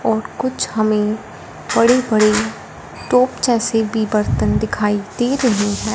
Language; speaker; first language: Hindi; non-native, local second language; Punjabi